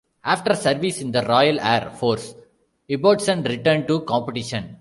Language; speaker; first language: English; non-native, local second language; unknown